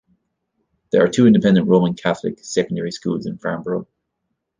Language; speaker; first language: English; native; English